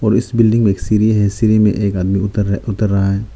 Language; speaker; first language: Hindi; non-native, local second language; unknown